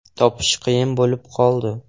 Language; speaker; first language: Uzbek; non-native, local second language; Russian